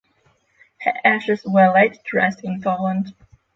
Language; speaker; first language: English; non-native, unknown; Polish